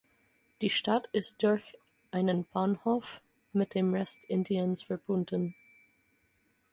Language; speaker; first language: German; non-native, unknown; English